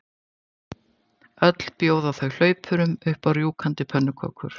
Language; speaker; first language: Icelandic; native; Icelandic